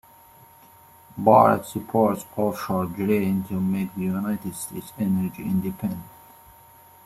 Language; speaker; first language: English; native; English